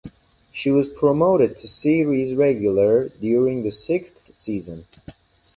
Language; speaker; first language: English; non-native, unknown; Persian